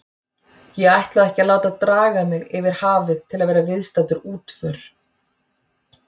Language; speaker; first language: Icelandic; native; Icelandic